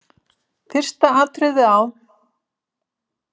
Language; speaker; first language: Icelandic; native; Icelandic